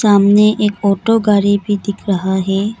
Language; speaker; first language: Hindi; non-native, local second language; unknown